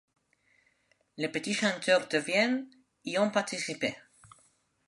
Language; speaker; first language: French; non-native, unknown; Spanish